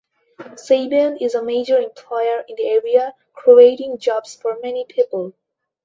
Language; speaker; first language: English; non-native, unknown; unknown